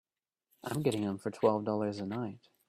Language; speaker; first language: English; native; English